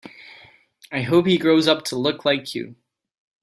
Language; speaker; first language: English; native; English